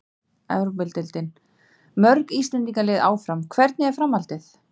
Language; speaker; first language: Icelandic; native; Icelandic